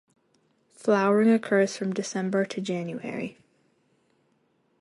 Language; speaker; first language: English; native; English